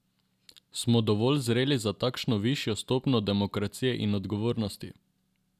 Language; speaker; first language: Slovenian; non-native, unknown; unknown